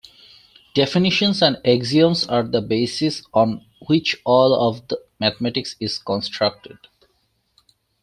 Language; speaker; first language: English; native; English